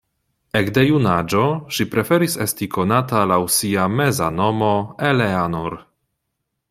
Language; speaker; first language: Esperanto; non-native, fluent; Polish